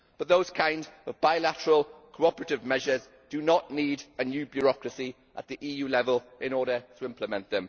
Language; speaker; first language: English; native; English